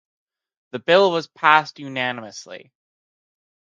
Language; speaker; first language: English; native; English